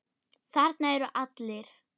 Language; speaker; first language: Icelandic; non-native, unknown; German